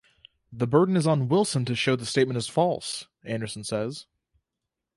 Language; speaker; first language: English; native; English